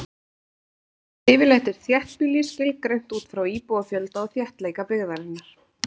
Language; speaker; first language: Icelandic; native; Icelandic